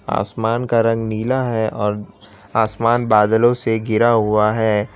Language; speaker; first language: Hindi; non-native, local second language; Gujarati